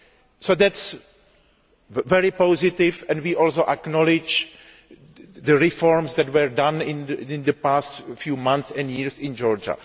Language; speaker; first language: English; non-native, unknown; Greek